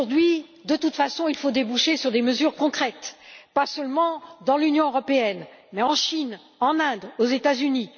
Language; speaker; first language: French; native; French